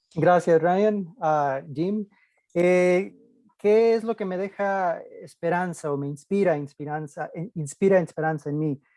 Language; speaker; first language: Spanish; early bilingual, heritage; Spanish